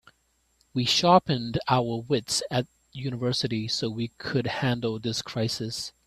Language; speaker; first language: English; non-native, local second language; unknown